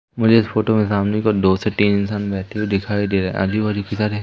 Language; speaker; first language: Hindi; native; Hindi